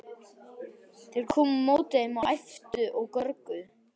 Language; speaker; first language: Icelandic; native; Icelandic